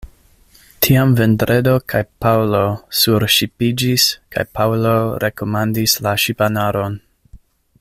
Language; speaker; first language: Esperanto; non-native, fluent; English